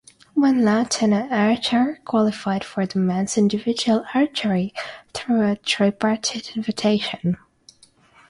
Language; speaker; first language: English; non-native, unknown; Russian